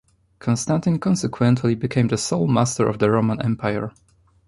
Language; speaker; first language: English; non-native, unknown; Polish